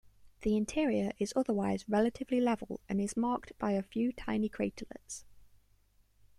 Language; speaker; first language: English; native; English